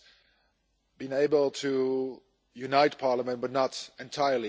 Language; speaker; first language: English; non-native, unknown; Dutch